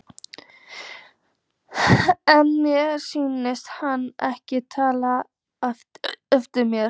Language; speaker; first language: Icelandic; native; Icelandic